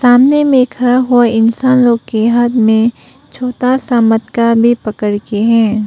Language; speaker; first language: Hindi; early bilingual, other home language; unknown